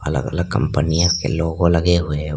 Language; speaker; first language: Hindi; non-native, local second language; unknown